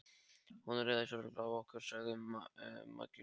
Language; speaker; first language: Icelandic; non-native, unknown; Polish